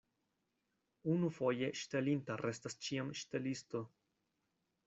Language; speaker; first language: Esperanto; non-native, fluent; Spanish